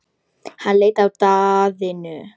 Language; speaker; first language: Icelandic; non-native, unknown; Polish